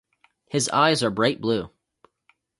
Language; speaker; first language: English; native; English